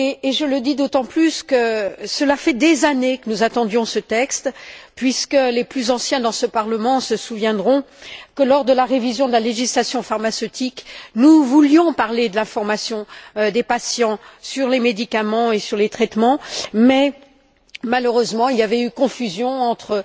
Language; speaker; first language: French; native; French